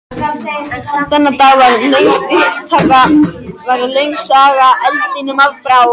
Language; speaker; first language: Icelandic; non-native, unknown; French